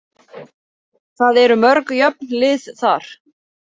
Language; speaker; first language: Icelandic; native; Icelandic